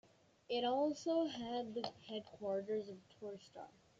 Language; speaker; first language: English; native; English